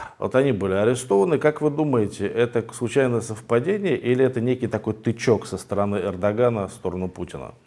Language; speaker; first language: Russian; native; Russian